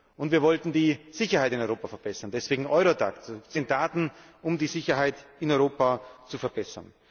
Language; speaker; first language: German; native; German